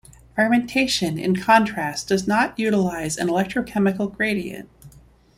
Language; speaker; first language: English; native; English